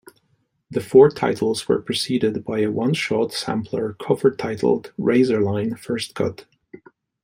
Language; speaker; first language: English; non-native, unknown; Polish